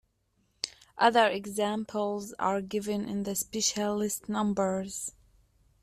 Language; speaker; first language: English; native; English